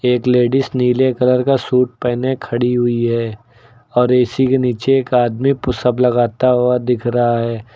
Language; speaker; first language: Hindi; native; Hindi